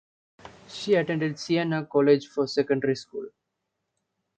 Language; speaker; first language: English; non-native, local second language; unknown